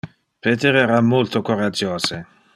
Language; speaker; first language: Interlingua; non-native, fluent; Dutch